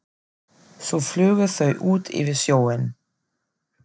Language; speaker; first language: Icelandic; non-native, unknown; German